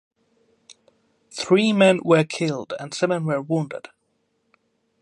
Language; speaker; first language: English; non-native, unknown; Finnish